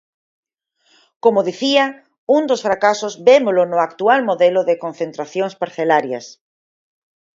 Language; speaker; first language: Galician; native; Galician